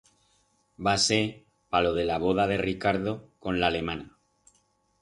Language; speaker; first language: Aragonese; non-native, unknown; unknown